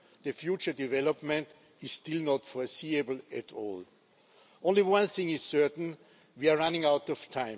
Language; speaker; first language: English; non-native, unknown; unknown